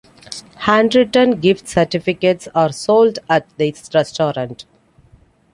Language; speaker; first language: English; non-native, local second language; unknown